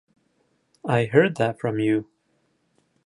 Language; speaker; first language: English; non-native, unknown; Japanese